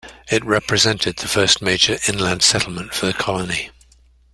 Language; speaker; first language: English; native; English